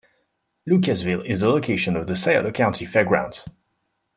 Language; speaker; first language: English; non-native, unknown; French